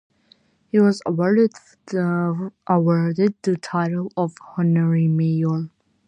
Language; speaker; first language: English; non-native, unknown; Georgian